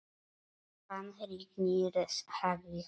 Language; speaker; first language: Icelandic; non-native, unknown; Polish